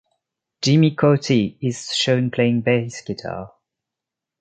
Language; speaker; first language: English; non-native, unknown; French